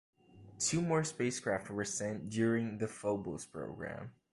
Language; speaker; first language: English; native; English